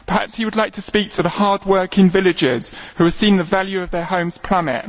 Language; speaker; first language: English; native; English